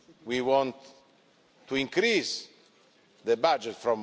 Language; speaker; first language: English; non-native, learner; Italian